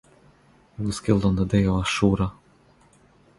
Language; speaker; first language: English; non-native, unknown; Croatian